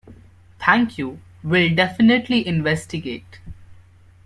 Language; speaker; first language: English; non-native, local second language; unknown